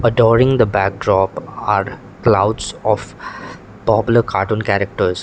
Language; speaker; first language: English; non-native, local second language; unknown